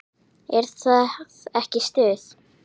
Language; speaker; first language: Icelandic; native; Icelandic